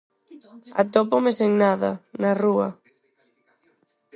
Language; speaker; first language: Galician; non-native, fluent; Spanish